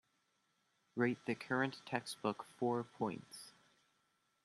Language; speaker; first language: English; native; English